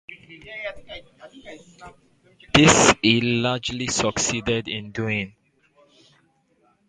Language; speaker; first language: English; native; English